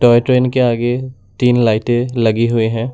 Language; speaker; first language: Hindi; non-native, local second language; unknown